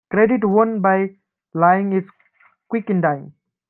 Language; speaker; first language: English; non-native, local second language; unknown